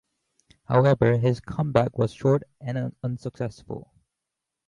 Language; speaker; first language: English; native; English